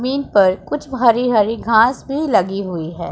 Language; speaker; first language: Hindi; non-native, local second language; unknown